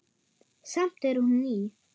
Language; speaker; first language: Icelandic; non-native, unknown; German